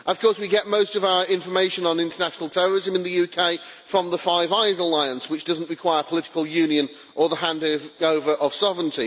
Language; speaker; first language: English; native; English